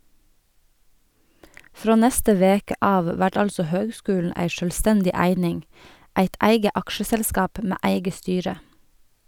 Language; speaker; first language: Norwegian; native; Norwegian